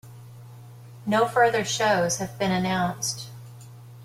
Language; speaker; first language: English; native; English